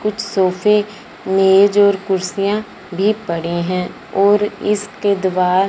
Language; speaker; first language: Hindi; non-native, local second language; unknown